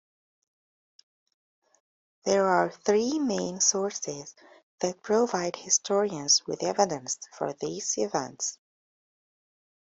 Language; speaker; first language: English; native; English